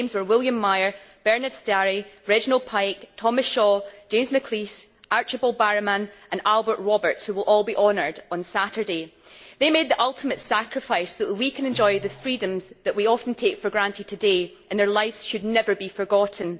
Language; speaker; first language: English; native; English